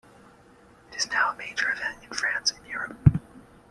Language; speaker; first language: English; native; English